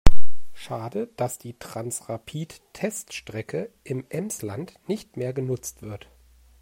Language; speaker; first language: German; native; German